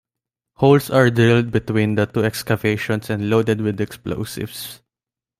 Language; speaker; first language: English; non-native, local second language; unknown